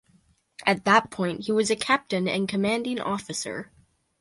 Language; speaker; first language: English; native; English